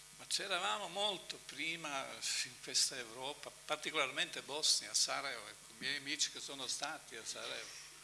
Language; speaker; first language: Italian; non-native, fluent; Bosnian